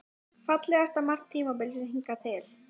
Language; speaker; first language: Icelandic; native; Icelandic